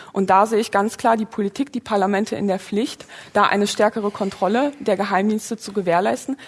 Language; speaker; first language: German; early bilingual, other home language; Polish